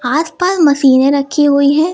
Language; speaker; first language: Hindi; native; Hindi